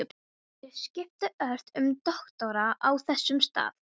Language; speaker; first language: Icelandic; non-native, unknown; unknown